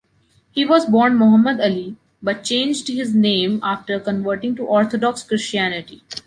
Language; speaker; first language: English; non-native, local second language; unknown